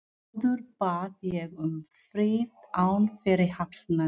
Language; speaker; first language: Icelandic; non-native, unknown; Filipino